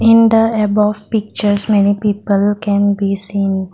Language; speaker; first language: English; non-native, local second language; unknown